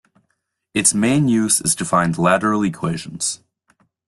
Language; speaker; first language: English; native; English